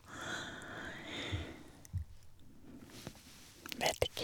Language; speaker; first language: Norwegian; non-native, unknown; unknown